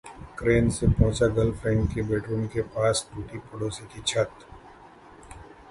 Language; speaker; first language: Hindi; non-native, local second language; Gujarati